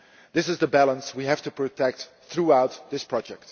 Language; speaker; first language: English; non-native, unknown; Dutch